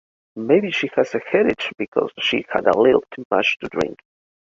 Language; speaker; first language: English; native; English